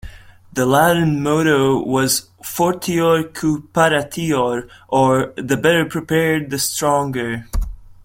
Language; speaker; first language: English; non-native, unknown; Latvian